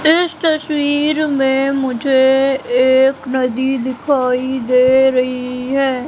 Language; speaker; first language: Hindi; native; Hindi